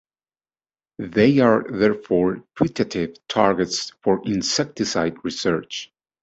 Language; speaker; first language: English; native; English